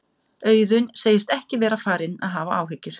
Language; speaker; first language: Icelandic; native; Icelandic